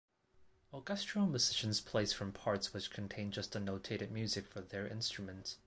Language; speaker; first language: English; non-native, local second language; Cantonese